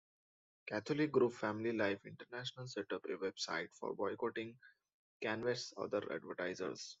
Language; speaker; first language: English; non-native, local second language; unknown